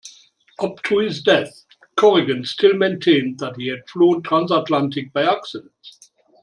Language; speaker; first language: English; non-native, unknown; German